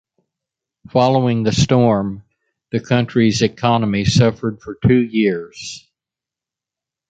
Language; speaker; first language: English; native; English